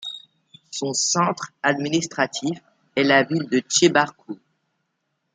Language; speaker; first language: French; native; French